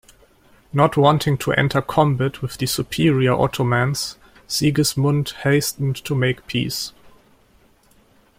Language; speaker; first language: English; non-native, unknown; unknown